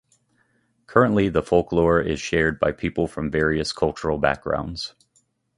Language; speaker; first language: English; native; English